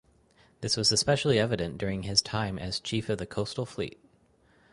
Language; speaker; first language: English; native; English